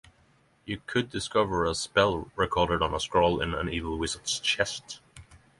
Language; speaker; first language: English; non-native, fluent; Norwegian